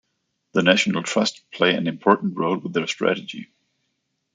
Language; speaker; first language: English; non-native, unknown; Danish